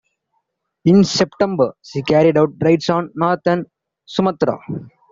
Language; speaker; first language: English; non-native, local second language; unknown